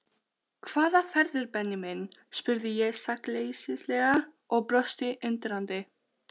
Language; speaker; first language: Icelandic; non-native, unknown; Albanian